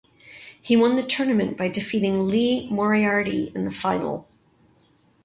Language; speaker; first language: English; native; English